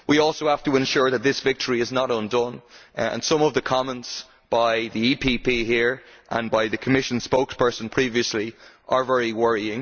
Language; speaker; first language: English; native; English